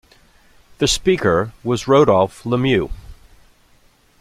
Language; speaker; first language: English; native; English